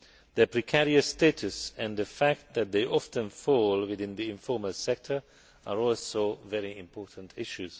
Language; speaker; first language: English; non-native, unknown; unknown